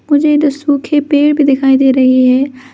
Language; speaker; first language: Hindi; non-native, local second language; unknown